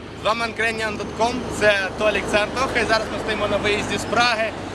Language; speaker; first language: Ukrainian; native; Ukrainian